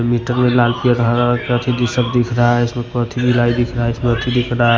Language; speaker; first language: Hindi; non-native, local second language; Bhojpuri